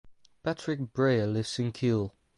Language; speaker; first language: English; non-native, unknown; Dutch